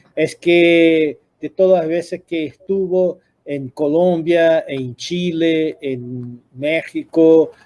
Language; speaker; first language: Spanish; non-native, related language; Portuguese